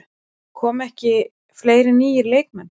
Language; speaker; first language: Icelandic; native; Icelandic